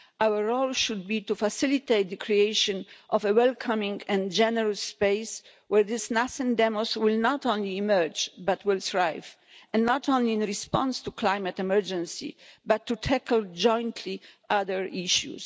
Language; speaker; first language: English; non-native, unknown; Polish